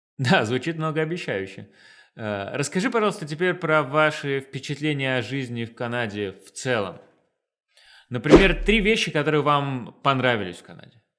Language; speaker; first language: Russian; native; Russian